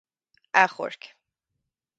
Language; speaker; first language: Irish; native; Irish